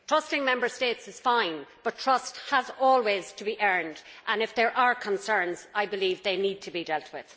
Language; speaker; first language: English; native; English